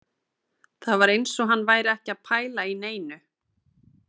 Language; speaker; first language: Icelandic; native; Icelandic